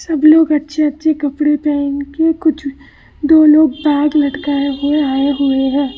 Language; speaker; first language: Hindi; non-native, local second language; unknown